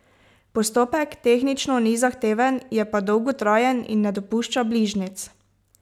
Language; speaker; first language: Slovenian; native; Slovenian